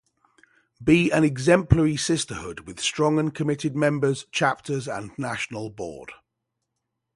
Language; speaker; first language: English; native; English